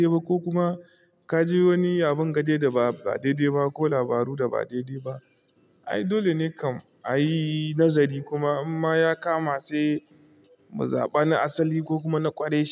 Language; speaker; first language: Hausa; non-native, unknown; Igbo